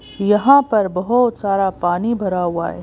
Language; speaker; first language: Hindi; native; Hindi